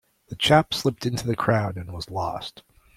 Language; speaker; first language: English; native; English